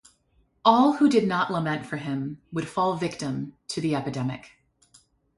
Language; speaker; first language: English; native; English